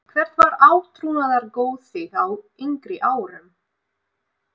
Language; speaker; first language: Icelandic; non-native, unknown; Russian